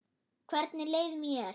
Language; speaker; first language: Icelandic; non-native, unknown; German